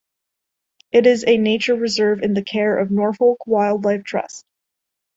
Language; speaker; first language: English; native; English